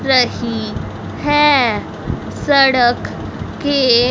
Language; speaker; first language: Hindi; native; Hindi